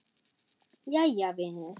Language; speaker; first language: Icelandic; non-native, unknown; German